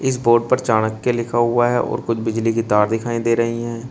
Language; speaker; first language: Hindi; native; Hindi